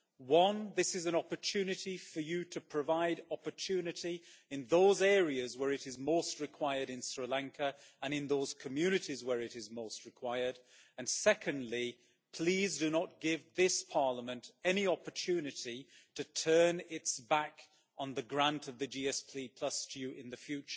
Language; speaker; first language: English; native; English